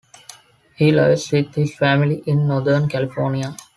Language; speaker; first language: English; non-native, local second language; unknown